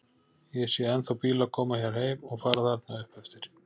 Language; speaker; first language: Icelandic; native; Icelandic